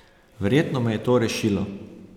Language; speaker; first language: Slovenian; native; Slovenian